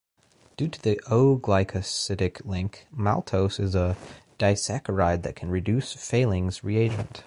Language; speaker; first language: English; native; English